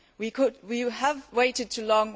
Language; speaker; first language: English; non-native, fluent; German